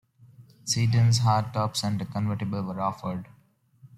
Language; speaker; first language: English; non-native, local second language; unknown